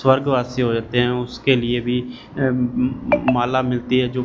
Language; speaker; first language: Hindi; non-native, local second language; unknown